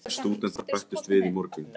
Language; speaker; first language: Icelandic; native; Icelandic